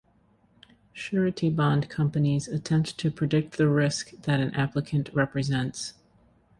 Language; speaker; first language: English; native; English